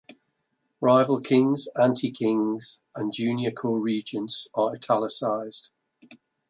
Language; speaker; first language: English; native; English